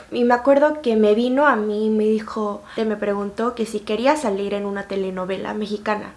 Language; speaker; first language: Spanish; early bilingual, other home language; Korean